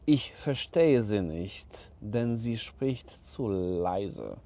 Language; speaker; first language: German; non-native, fluent; Polish